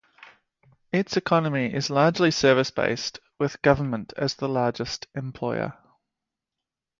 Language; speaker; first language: English; native; English